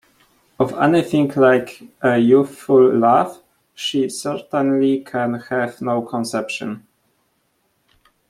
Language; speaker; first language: English; non-native, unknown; Polish